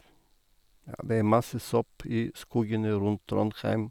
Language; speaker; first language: Norwegian; non-native, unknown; Bulgarian